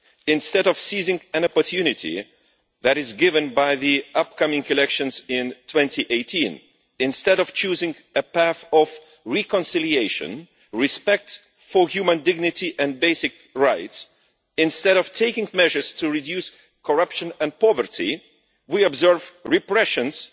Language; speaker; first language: English; non-native, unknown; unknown